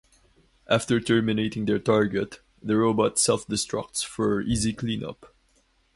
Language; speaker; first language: English; non-native, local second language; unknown